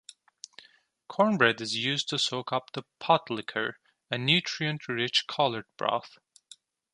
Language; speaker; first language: English; non-native, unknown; Turkish